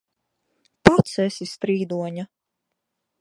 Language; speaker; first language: Latvian; native; Latvian